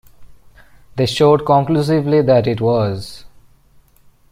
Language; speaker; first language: English; non-native, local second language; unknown